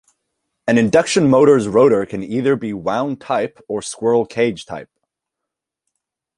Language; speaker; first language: English; native; English